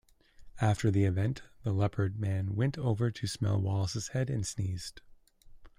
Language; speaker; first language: English; native; English